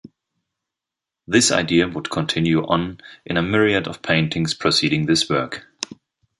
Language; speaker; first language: English; non-native, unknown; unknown